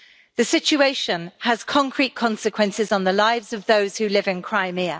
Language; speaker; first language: English; native; English